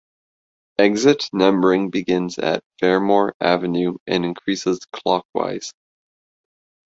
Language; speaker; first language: English; native; English